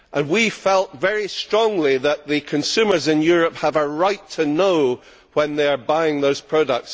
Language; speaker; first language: English; native; English